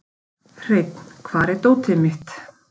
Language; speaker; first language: Icelandic; native; Icelandic